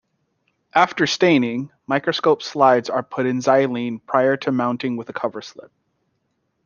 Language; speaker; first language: English; native; English